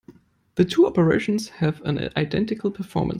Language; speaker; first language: English; non-native, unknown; German